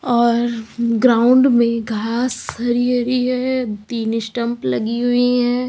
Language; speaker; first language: Hindi; native; Hindi